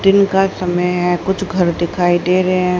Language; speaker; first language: Hindi; native; Hindi